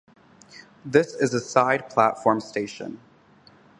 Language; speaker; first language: English; native; English